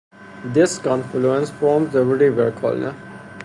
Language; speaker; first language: English; non-native, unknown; Persian